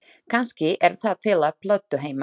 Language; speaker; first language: Icelandic; non-native, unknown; Slovak